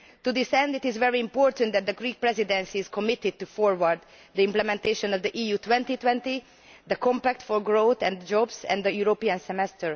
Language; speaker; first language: English; non-native, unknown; Hungarian